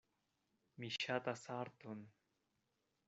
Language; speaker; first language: Esperanto; non-native, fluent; Spanish